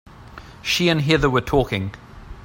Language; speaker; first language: English; native; English